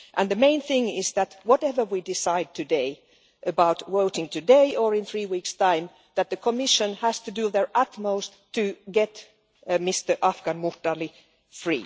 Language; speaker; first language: English; non-native, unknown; Finnish